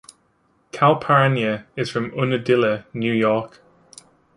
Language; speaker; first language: English; native; English